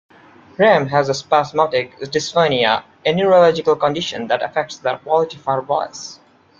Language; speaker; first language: English; non-native, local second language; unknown